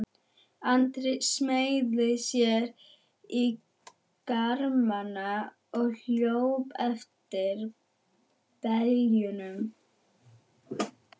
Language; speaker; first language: Icelandic; non-native, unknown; German